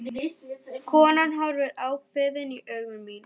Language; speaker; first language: Icelandic; non-native, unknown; German